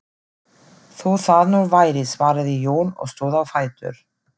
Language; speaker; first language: Icelandic; non-native, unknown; German